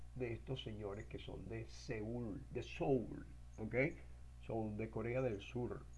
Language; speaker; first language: Spanish; native; Spanish